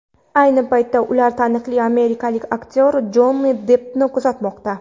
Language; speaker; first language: Uzbek; non-native, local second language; Kara-Kalpak